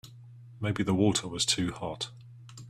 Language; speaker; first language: English; native; English